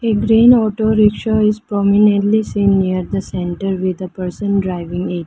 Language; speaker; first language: English; non-native, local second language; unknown